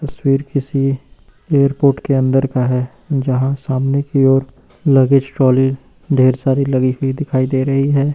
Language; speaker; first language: Hindi; native; Hindi